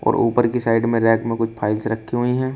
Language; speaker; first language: Hindi; native; Hindi